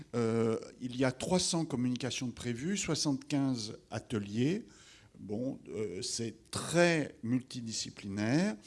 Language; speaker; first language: French; native; French